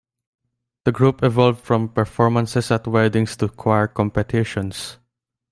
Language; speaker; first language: English; non-native, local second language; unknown